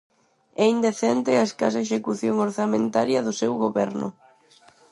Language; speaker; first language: Galician; non-native, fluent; Spanish